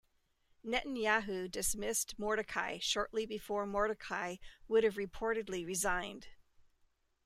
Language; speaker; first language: English; native; English